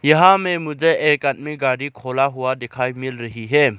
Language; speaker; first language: Hindi; non-native, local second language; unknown